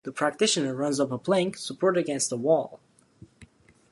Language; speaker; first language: English; native; English